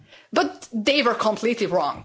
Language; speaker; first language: English; non-native, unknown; Hungarian